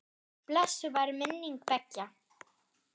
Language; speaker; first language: Icelandic; non-native, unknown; German